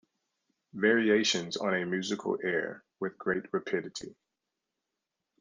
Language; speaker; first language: English; native; English